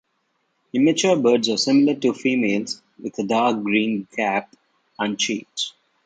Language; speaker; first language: English; non-native, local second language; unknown